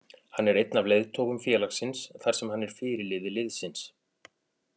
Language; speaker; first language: Icelandic; native; Icelandic